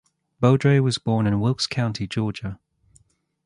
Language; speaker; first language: English; native; English